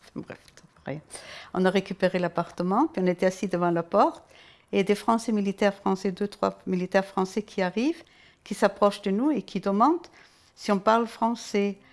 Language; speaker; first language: French; non-native, fluent; German